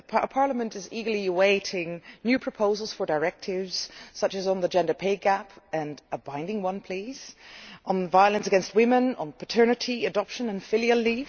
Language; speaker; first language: English; non-native, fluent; Dutch